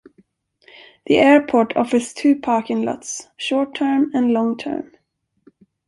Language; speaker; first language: English; non-native, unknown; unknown